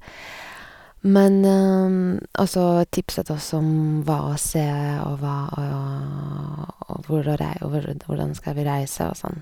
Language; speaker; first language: Norwegian; non-native, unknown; Lithuanian